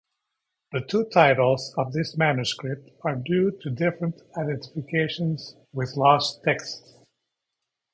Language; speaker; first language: English; native; English